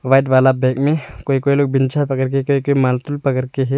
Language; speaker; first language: Hindi; early bilingual, other home language; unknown